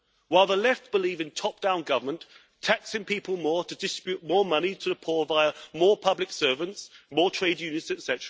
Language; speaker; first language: English; native; English